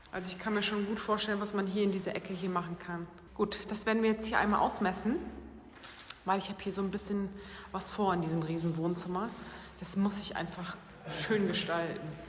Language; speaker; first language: German; early bilingual, other home language; Turkish